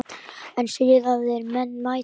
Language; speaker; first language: Icelandic; native; Icelandic